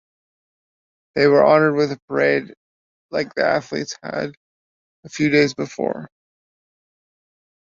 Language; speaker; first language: English; native; English